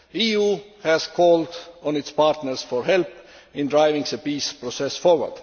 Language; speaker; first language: English; non-native, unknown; Estonian